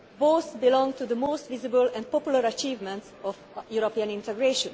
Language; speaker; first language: English; non-native, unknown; Hungarian